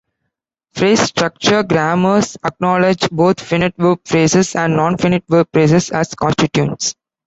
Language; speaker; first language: English; non-native, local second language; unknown